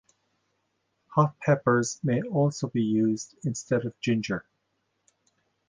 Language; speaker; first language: English; native; English